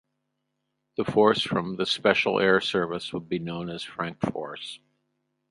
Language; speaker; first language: English; native; English